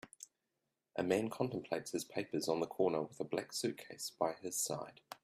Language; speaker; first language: English; native; English